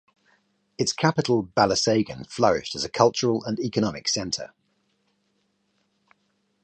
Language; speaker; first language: English; native; English